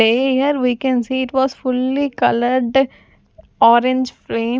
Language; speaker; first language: English; non-native, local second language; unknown